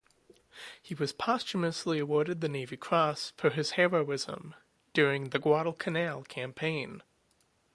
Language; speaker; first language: English; native; English